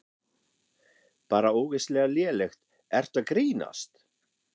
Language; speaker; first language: Icelandic; non-native, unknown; German